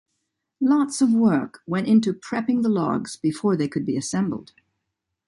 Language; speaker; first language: English; native; English